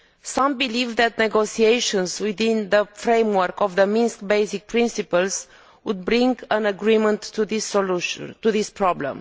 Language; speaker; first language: English; non-native, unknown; Romanian